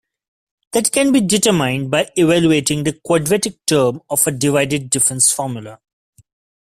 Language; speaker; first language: English; non-native, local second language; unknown